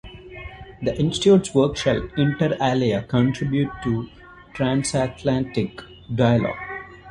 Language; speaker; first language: English; non-native, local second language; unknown